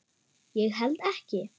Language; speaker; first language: Icelandic; non-native, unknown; German